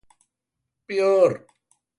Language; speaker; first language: Galician; native; Galician